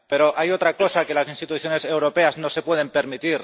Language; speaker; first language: Spanish; non-native, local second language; Catalan